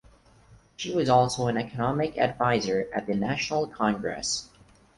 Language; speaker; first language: English; non-native, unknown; Portuguese